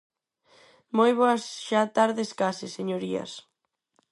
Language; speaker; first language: Galician; non-native, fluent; Spanish